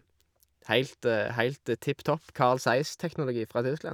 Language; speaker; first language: Norwegian; native; Norwegian